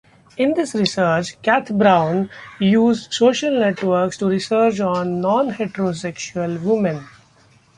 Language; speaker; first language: English; non-native, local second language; Marathi